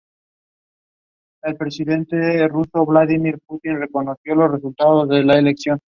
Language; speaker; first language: English; non-native, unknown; Spanish